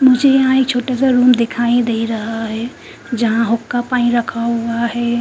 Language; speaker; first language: Hindi; native; Hindi